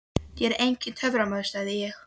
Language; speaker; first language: Icelandic; non-native, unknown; Polish